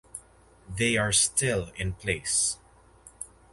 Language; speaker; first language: English; non-native, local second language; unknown